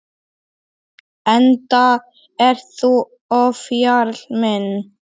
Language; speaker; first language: Icelandic; non-native, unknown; Polish